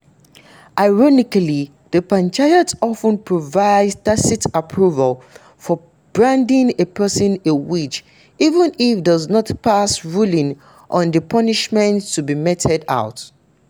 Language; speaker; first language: English; non-native, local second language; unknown